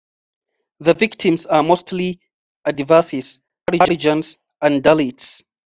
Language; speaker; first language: English; non-native, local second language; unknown